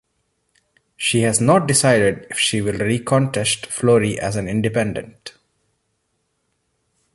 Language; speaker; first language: English; non-native, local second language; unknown